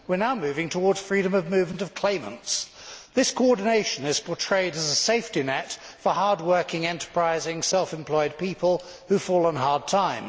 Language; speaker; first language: English; native; English